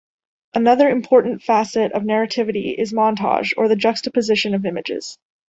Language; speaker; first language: English; native; English